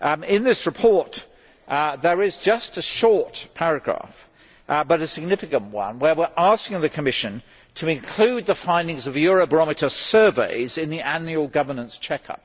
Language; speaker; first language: English; native; English